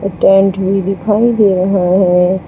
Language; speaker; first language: Hindi; native; Hindi